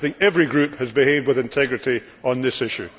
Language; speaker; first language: English; native; English